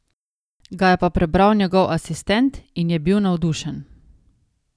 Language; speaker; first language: Slovenian; native; Slovenian